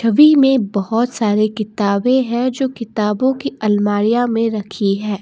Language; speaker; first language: Hindi; non-native, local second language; Assamese